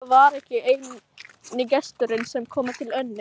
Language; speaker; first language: Icelandic; non-native, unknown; Filipino